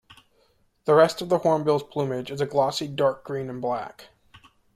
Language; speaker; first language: English; native; English